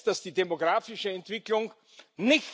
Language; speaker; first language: English; non-native, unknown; Portuguese